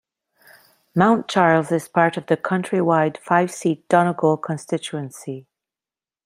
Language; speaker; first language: English; non-native, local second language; French